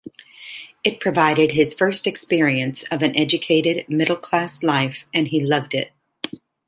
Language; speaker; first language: English; native; English